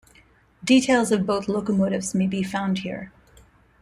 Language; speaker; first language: English; non-native, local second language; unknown